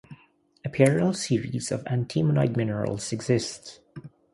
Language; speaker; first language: English; non-native, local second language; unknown